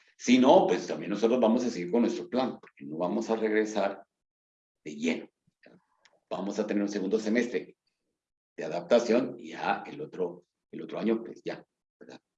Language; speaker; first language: Spanish; native; Spanish